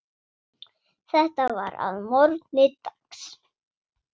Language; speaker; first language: Icelandic; non-native, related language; Swedish